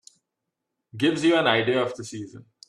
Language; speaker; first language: English; non-native, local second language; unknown